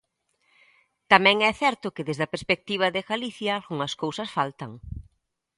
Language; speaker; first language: Galician; native; Galician